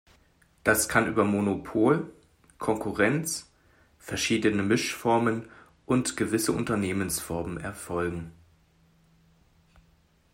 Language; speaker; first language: German; native; German